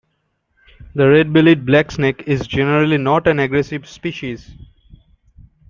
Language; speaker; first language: English; non-native, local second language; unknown